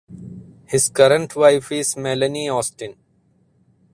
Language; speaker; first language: English; non-native, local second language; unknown